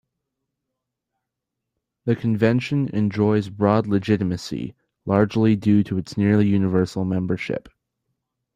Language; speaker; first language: English; native; English